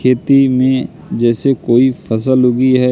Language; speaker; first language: Hindi; native; Hindi